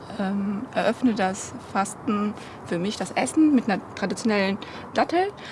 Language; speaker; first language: German; early bilingual, other home language; Turkish